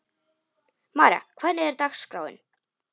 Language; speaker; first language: Icelandic; non-native, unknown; Polish